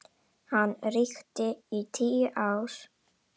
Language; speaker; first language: Icelandic; non-native, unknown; Indonesian